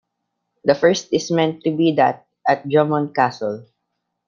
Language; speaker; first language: English; non-native, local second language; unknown